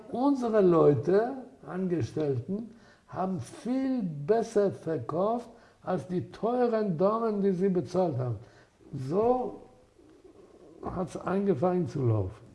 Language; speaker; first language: German; non-native, fluent; Persian